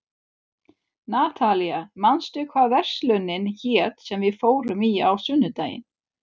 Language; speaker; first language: Icelandic; non-native, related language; Swedish